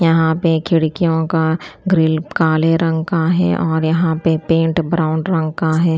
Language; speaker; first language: Hindi; non-native, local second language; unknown